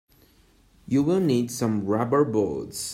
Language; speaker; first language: English; non-native, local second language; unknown